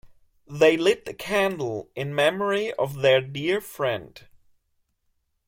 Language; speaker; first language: English; non-native, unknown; German